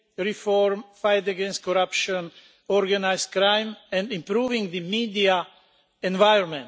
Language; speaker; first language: English; non-native, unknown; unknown